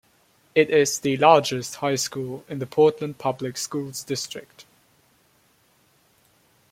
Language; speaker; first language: English; non-native, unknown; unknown